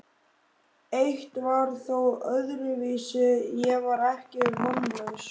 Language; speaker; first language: Icelandic; native; Icelandic